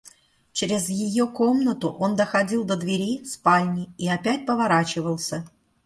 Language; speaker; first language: Russian; native; Russian